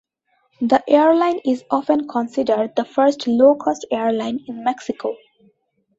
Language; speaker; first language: English; non-native, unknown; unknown